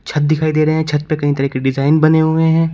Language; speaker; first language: Hindi; native; Hindi